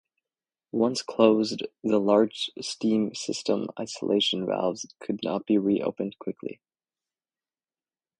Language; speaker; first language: English; native; English